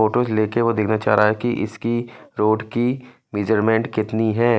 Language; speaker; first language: Hindi; non-native, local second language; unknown